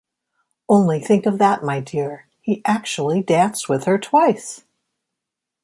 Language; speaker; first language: English; native; English